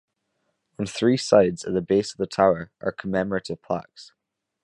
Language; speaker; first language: English; native; English